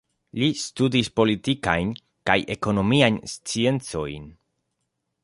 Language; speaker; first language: Esperanto; non-native, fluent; Spanish